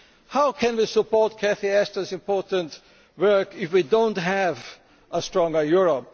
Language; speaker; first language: English; non-native, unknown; German